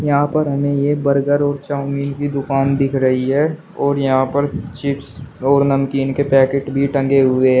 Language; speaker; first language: Hindi; native; Hindi